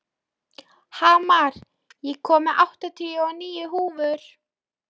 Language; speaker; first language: Icelandic; non-native, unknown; Polish